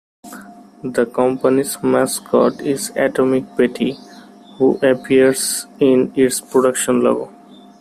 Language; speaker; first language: English; non-native, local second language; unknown